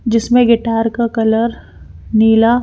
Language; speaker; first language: Hindi; non-native, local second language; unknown